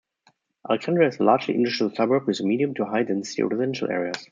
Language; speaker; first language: English; non-native, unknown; German